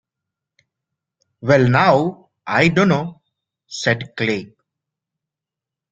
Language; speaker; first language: English; non-native, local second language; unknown